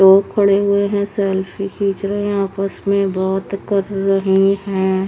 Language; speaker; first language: Hindi; native; Hindi